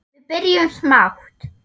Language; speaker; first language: Icelandic; non-native, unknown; German